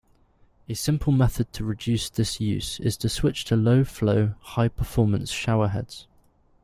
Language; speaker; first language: English; native; English